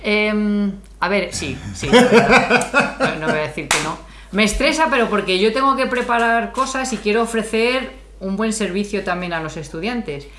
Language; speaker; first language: Spanish; native; Spanish